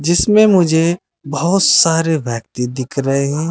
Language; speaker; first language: Hindi; native; Hindi